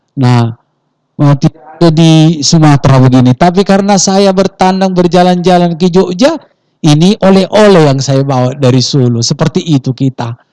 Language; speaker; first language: Indonesian; non-native, local second language; Batak Toba